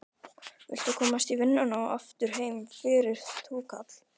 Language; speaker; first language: Icelandic; native; Icelandic